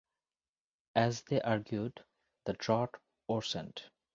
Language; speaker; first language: English; non-native, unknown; Bangla